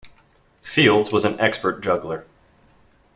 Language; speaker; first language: English; native; English